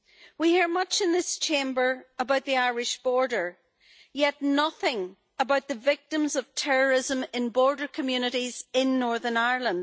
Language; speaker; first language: English; native; English